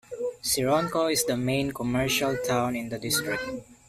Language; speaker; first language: English; non-native, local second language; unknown